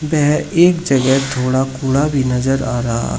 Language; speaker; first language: Hindi; native; Hindi